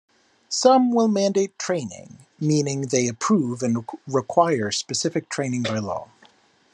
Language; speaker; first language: English; native; English